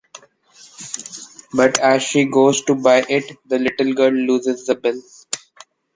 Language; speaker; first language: English; non-native, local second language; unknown